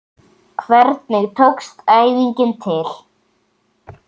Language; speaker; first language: Icelandic; native; Icelandic